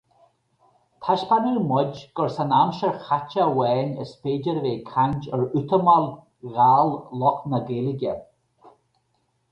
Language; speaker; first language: Irish; native; Irish